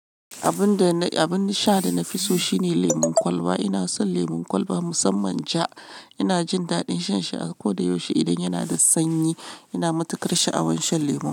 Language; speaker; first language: Hausa; non-native, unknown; Yoruba